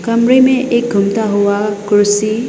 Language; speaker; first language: Hindi; non-native, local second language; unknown